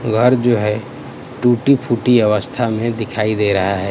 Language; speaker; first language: Hindi; non-native, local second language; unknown